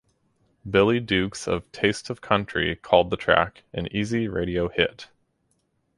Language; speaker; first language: English; native; English